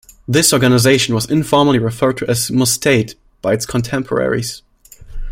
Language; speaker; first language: English; non-native, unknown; German